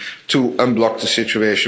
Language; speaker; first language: English; non-native, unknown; Dutch